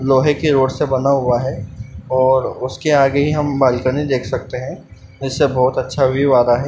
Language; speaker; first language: Hindi; native; Hindi